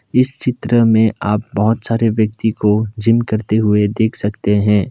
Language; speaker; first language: Hindi; non-native, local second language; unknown